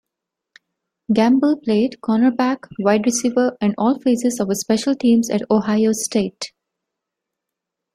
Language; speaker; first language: English; non-native, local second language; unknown